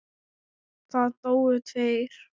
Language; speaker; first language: Icelandic; non-native, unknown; Thai